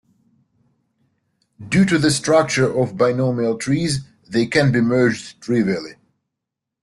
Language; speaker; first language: English; native; English